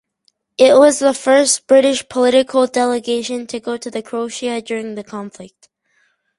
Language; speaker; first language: English; native; English